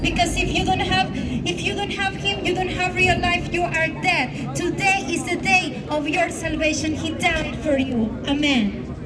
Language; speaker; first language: English; non-native, fluent; Spanish